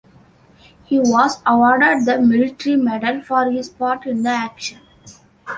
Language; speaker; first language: English; non-native, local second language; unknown